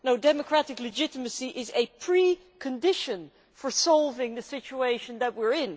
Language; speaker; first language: English; non-native, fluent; Dutch